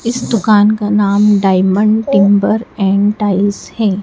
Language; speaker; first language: Hindi; native; Hindi